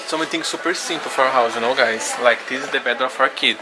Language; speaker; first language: English; non-native, fluent; Portuguese